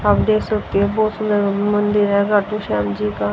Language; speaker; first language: Hindi; native; Hindi